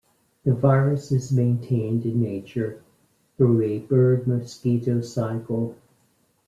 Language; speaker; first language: English; native; English